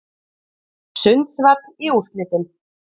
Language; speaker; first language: Icelandic; native; Icelandic